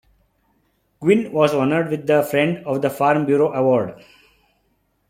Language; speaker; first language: English; non-native, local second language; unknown